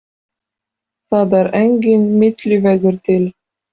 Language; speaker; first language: Icelandic; non-native, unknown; Polish